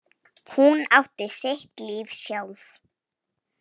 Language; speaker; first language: Icelandic; non-native, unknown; Polish